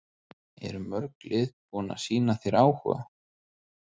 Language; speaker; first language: Icelandic; native; Icelandic